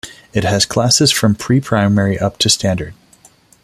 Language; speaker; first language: English; non-native, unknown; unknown